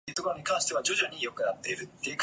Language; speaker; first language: English; non-native, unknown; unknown